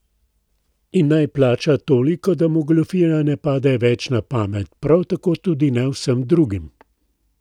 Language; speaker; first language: Slovenian; native; Slovenian